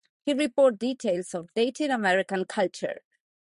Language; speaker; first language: English; non-native, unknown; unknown